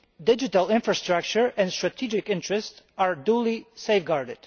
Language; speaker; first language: English; non-native, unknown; Polish